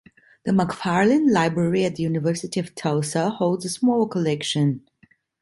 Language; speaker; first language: English; non-native, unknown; Italian